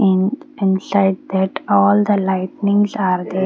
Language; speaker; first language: English; non-native, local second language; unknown